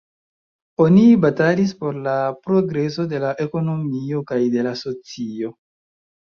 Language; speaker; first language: Esperanto; non-native, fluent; Chinese